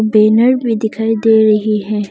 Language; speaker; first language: Hindi; non-native, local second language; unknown